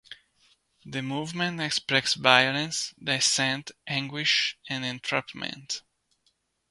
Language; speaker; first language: English; non-native, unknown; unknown